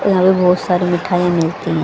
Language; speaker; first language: Hindi; native; Hindi